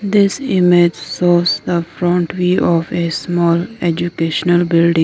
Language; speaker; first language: English; non-native, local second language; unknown